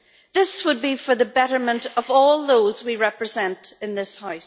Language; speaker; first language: English; native; English